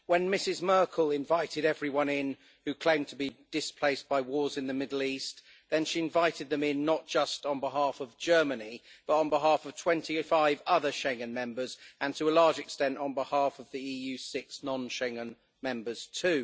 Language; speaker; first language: English; native; English